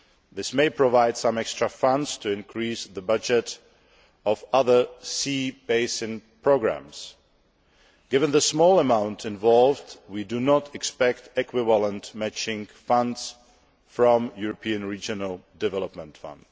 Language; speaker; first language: English; non-native, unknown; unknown